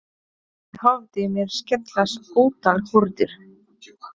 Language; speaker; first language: Icelandic; non-native, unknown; Polish